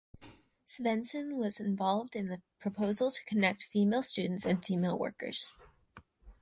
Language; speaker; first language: English; native; English